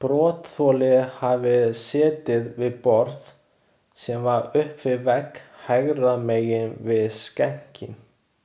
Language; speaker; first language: Icelandic; non-native, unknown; Chinese